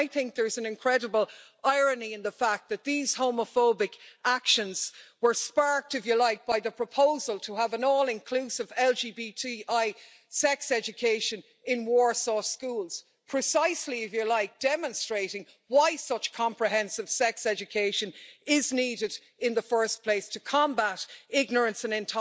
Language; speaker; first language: English; native; English